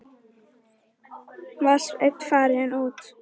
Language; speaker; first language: Icelandic; native; Icelandic